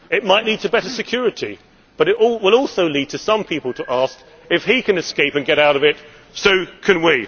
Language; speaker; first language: English; native; English